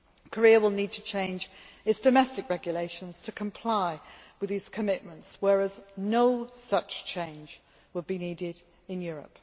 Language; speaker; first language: English; non-native, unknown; Greek